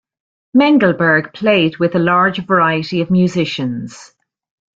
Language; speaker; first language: English; native; English